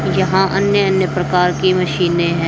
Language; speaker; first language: Hindi; native; Hindi